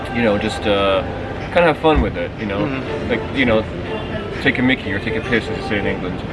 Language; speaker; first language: English; native; English